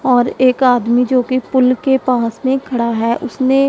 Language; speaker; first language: Hindi; non-native, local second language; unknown